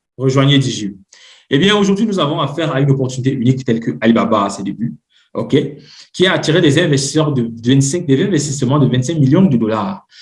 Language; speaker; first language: French; non-native, local second language; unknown